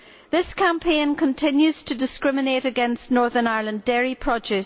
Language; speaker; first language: English; native; English